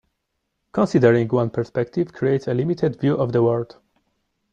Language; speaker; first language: English; non-native, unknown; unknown